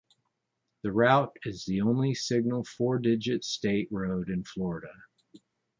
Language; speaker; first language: English; native; English